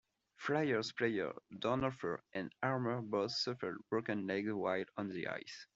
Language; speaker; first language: English; non-native, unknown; French